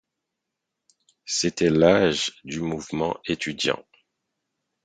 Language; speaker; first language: French; non-native, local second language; Haitian Creole